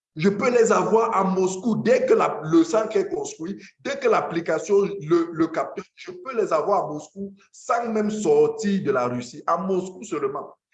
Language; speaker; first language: French; non-native, local second language; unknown